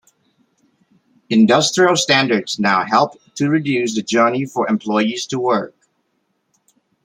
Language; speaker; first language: English; native; English